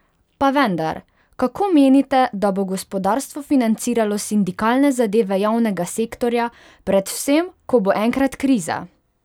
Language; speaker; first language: Slovenian; non-native, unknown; Hungarian